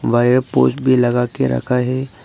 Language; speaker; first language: Hindi; non-native, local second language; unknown